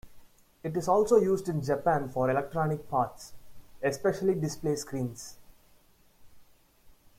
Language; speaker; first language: English; non-native, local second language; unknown